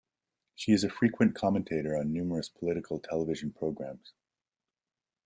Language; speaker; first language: English; native; English